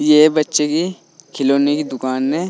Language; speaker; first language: Hindi; native; Hindi